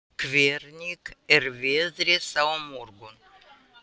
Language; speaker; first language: Icelandic; non-native, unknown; Russian